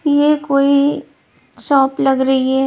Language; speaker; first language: Hindi; non-native, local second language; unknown